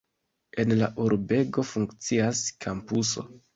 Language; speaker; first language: Esperanto; non-native, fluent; Kinyarwanda